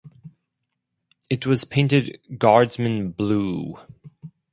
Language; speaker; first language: English; non-native, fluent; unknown